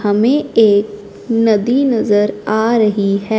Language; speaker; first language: Hindi; non-native, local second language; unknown